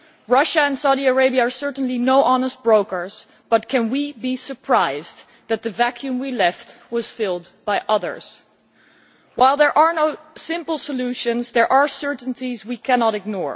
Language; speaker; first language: English; non-native, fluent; Dutch